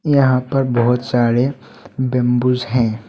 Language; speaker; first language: Hindi; non-native, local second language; Bangla